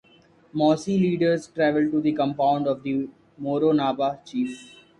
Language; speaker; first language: English; non-native, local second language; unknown